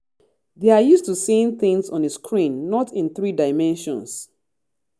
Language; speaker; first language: English; non-native, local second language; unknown